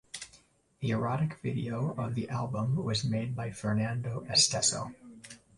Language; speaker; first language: English; native; English